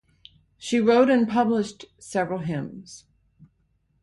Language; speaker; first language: English; native; English